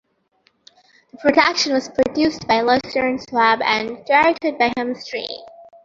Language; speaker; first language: English; non-native, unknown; Bangla